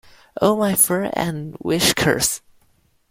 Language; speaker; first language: English; non-native, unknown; Chinese